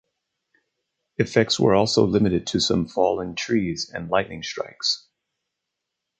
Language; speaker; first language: English; native; English